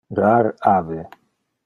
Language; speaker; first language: Interlingua; non-native, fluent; Dutch